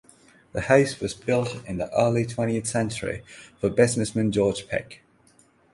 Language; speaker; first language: English; non-native, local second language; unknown